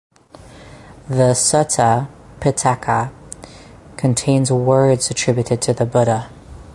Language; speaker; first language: English; native; English